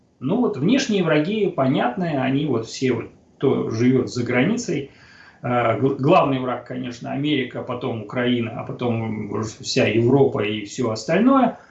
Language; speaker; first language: Russian; native; Russian